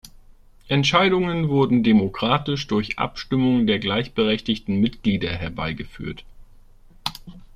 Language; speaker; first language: German; native; German